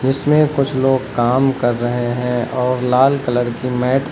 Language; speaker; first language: Hindi; native; Hindi